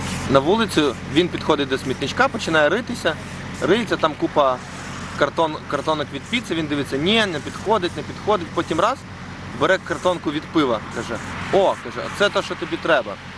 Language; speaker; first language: Ukrainian; native; Ukrainian